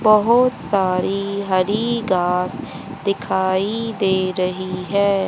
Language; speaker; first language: Hindi; native; Hindi